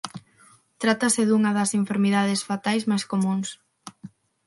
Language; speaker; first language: Galician; non-native, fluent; Spanish